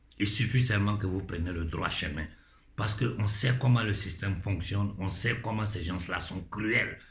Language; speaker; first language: French; non-native, local second language; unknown